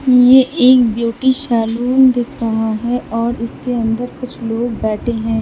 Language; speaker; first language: Hindi; native; Hindi